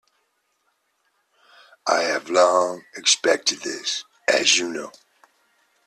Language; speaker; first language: English; native; English